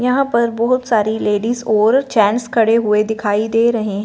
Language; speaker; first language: Hindi; non-native, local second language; Punjabi